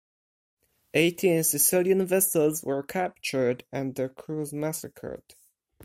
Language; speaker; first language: English; non-native, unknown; Polish